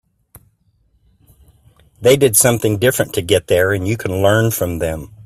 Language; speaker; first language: English; native; English